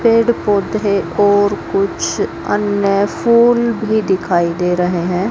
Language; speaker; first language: Hindi; native; Hindi